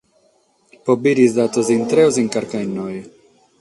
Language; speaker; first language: Sardinian; non-native, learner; Catalan